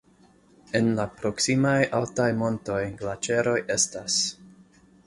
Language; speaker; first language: Esperanto; non-native, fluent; English